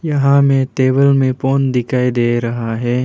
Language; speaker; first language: Hindi; non-native, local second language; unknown